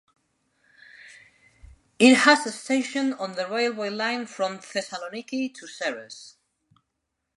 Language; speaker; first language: English; non-native, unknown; Spanish